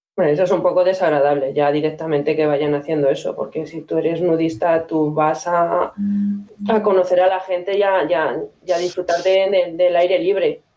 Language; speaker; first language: Spanish; native; Spanish